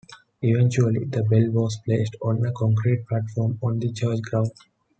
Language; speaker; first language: English; non-native, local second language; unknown